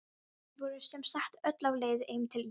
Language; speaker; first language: Icelandic; non-native, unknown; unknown